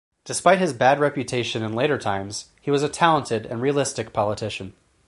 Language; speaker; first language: English; native; English